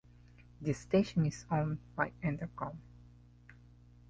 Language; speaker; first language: English; non-native, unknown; Spanish